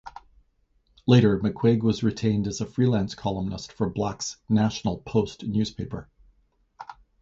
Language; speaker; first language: English; native; English